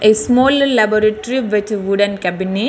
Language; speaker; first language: English; non-native, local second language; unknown